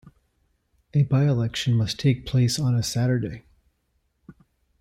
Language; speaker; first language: English; native; English